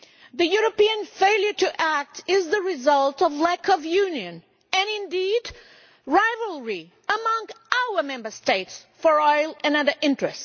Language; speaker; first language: English; non-native, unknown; Portuguese